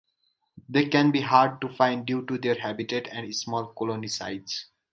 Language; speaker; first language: English; native; English